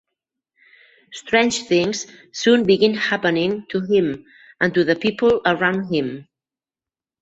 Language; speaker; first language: English; non-native, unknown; Catalan